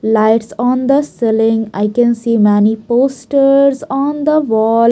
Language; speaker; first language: English; non-native, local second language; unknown